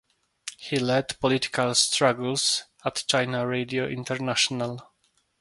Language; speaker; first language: English; non-native, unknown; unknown